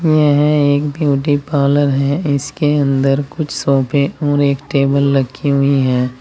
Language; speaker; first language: Hindi; native; Hindi